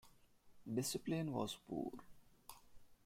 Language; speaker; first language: English; non-native, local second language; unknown